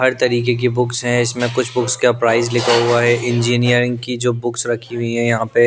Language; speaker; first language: Hindi; non-native, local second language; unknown